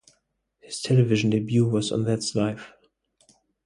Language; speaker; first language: English; non-native, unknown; German